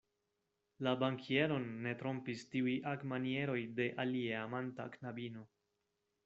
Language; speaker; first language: Esperanto; non-native, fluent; Spanish